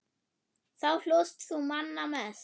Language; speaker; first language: Icelandic; non-native, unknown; German